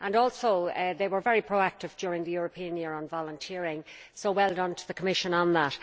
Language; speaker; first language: English; native; English